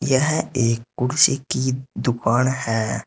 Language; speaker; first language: Hindi; native; Hindi